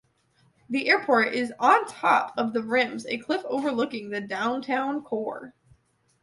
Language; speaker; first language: English; native; English